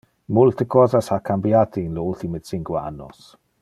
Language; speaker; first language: Interlingua; non-native, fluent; Dutch